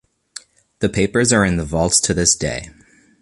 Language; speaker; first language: English; native; English